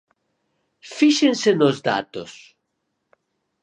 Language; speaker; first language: Galician; native; Galician